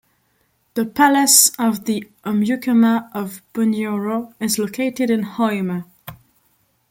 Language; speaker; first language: English; non-native, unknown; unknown